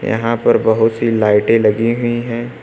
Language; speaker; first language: Hindi; native; Hindi